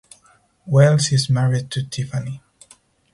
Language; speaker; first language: English; non-native, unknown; Spanish